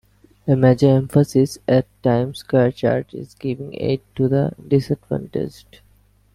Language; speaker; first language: English; non-native, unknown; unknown